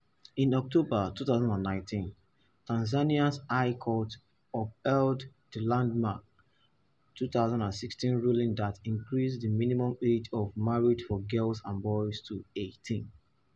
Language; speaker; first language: English; non-native, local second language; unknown